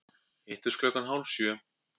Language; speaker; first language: Icelandic; native; Icelandic